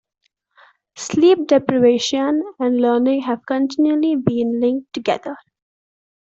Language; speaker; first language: English; non-native, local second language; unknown